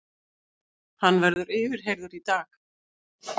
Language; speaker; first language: Icelandic; native; Icelandic